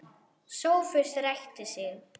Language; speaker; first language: Icelandic; non-native, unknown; German